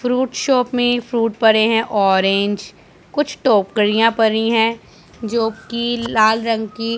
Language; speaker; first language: Hindi; non-native, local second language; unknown